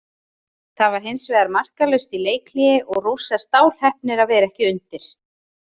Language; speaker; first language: Icelandic; native; Icelandic